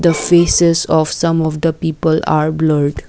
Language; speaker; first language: English; non-native, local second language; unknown